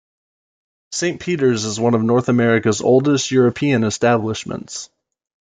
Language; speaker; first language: English; native; English